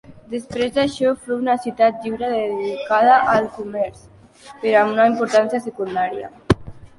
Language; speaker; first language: Catalan; non-native, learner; Spanish